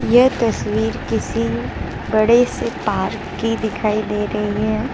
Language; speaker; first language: Hindi; non-native, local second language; Gujarati